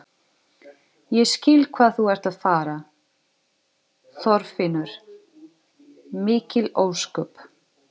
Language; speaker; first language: Icelandic; non-native, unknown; Portuguese